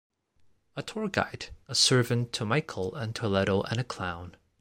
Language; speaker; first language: English; non-native, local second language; Cantonese